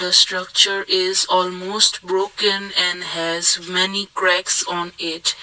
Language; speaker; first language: English; non-native, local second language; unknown